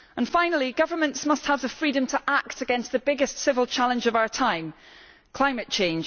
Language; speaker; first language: English; native; English